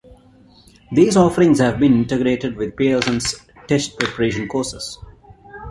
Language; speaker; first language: English; non-native, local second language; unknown